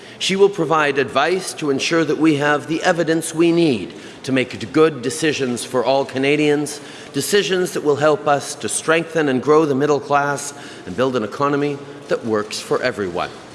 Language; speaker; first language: English; native; English